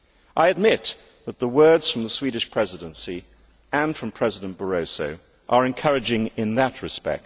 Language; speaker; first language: English; native; English